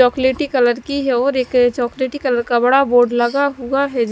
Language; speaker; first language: Hindi; non-native, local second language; Punjabi